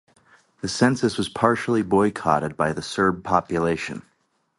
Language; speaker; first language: English; native; English